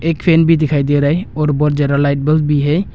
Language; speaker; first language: Hindi; non-native, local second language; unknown